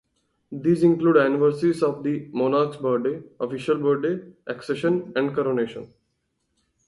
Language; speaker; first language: English; non-native, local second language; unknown